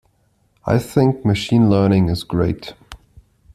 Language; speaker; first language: English; non-native, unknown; German